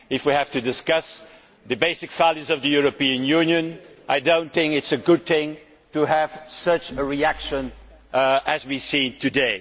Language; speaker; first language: English; non-native, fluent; Dutch